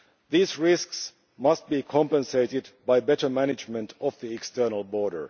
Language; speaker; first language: English; non-native, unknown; Finnish